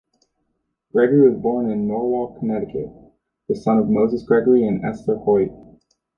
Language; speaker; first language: English; native; English